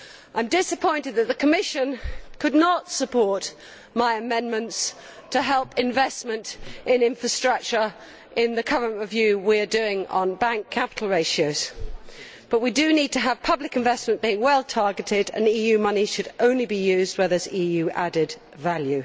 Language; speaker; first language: English; native; English